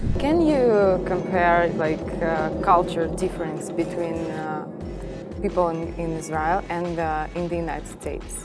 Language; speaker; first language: English; non-native, learner; Russian